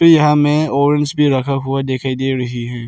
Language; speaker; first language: Hindi; non-native, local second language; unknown